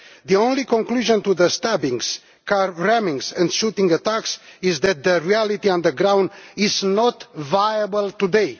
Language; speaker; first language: English; non-native, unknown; Romanian